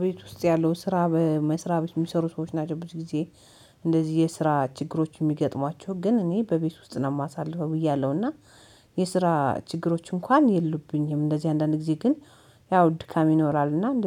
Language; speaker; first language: Amharic; native; Amharic